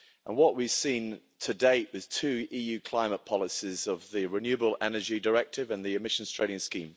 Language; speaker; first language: English; native; English